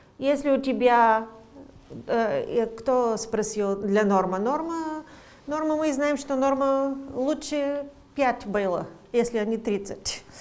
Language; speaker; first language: Russian; non-native, fluent; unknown